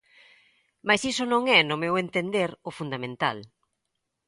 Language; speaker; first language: Galician; native; Galician